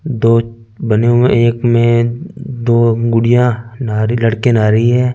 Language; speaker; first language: Hindi; non-native, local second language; Punjabi